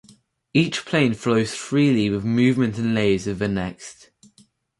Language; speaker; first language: English; native; English